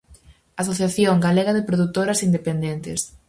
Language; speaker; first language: Galician; native; Galician